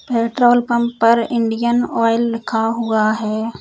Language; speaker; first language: Hindi; native; Hindi